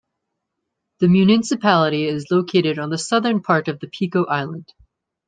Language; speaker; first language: English; native; English